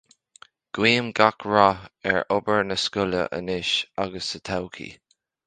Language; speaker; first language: Irish; native; Irish